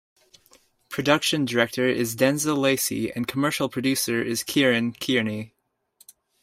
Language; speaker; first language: English; native; English